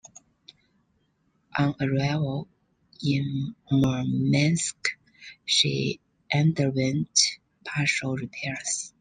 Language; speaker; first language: English; non-native, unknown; Chinese